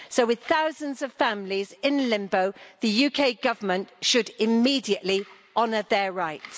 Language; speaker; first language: English; native; English